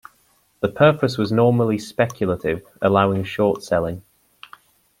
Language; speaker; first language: English; native; English